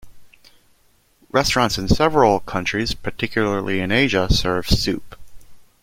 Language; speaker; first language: English; native; English